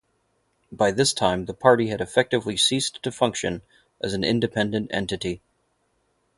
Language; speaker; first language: English; native; English